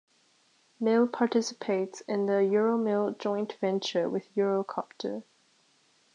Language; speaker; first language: English; native; English